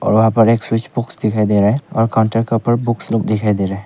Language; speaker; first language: Hindi; early bilingual, other home language; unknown